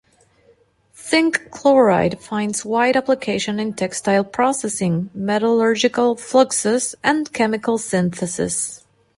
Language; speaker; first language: English; non-native, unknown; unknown